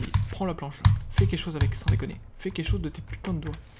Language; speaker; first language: French; native; French